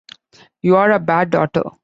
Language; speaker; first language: English; non-native, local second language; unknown